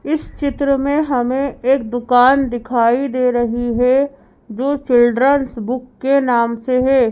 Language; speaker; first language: Hindi; native; Hindi